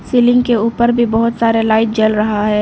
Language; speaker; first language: Hindi; early bilingual, other home language; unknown